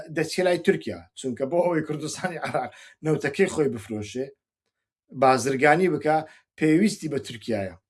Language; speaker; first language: Central Kurdish; non-native, local second language; Kurdish